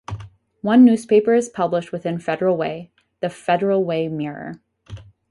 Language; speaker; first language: English; native; English